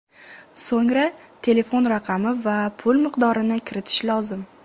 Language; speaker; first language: Uzbek; native; Uzbek